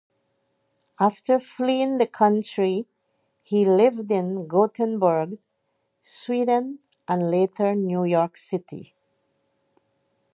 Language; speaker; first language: English; native; English